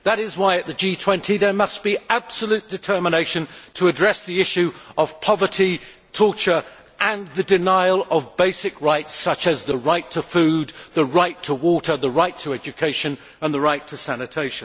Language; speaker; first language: English; native; English